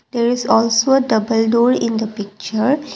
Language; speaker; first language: English; non-native, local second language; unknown